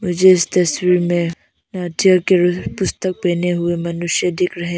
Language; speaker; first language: Hindi; non-native, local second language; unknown